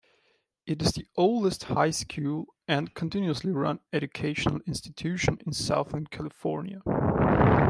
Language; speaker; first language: English; non-native, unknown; German